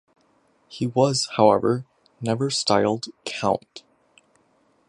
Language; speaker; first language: English; native; English